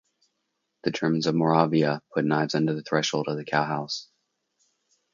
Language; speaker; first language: English; native; English